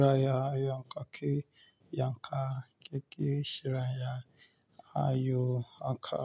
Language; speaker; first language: Hausa; non-native, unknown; Yoruba